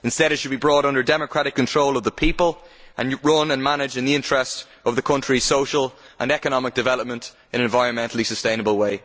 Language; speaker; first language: English; native; English